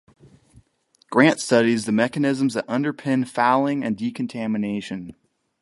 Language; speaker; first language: English; native; English